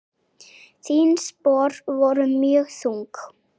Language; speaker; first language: Icelandic; native; Icelandic